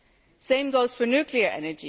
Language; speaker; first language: English; non-native, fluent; German